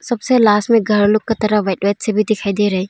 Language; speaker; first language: Hindi; non-native, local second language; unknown